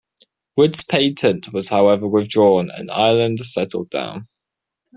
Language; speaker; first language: English; native; English